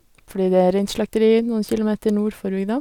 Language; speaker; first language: Norwegian; native; Norwegian